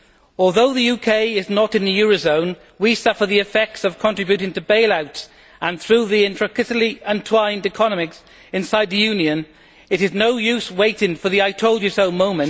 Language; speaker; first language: English; native; English